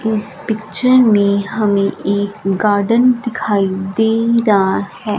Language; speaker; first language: Hindi; non-native, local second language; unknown